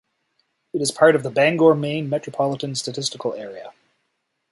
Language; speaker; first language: English; native; English